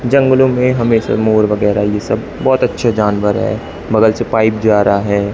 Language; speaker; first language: Hindi; native; Hindi